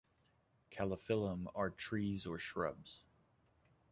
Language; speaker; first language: English; native; English